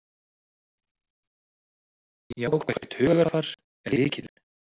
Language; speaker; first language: Icelandic; native; Icelandic